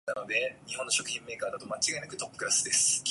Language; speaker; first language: English; non-native, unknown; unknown